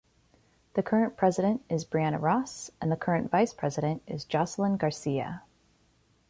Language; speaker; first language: English; native; English